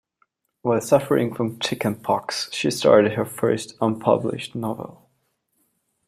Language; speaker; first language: English; non-native, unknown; German